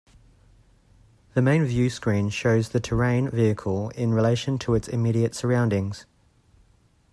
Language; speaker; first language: English; native; English